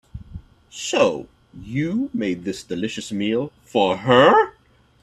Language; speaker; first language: English; native; English